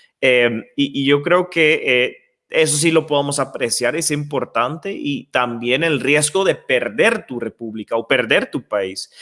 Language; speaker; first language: Spanish; non-native, fluent; Dutch